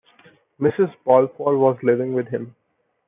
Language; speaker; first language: English; non-native, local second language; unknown